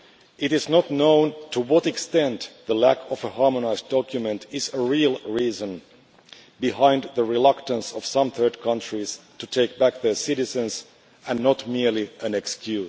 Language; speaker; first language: English; non-native, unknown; Finnish